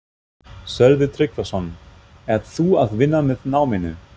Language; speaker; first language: Icelandic; non-native, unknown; German